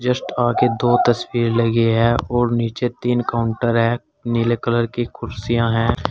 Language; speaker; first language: Hindi; native; Hindi